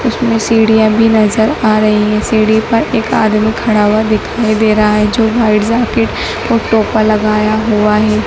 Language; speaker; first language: Hindi; native; Hindi